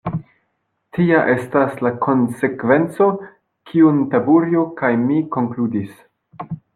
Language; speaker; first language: Esperanto; non-native, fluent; French